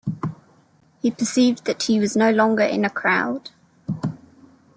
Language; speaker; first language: English; native; English